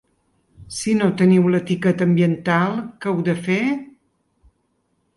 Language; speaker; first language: Catalan; native; Catalan